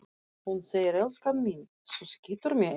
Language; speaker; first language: Icelandic; non-native, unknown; Russian